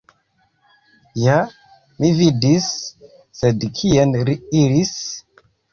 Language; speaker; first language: Esperanto; non-native, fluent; Kinyarwanda